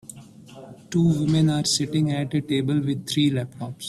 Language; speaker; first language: English; non-native, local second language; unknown